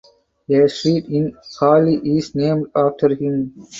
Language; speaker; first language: English; non-native, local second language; Tamil